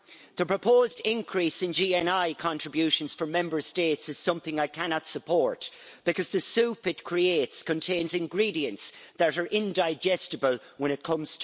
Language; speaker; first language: English; native; English